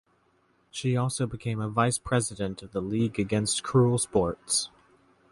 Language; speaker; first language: English; native; English